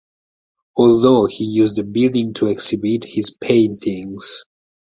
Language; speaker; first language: English; non-native, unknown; Italian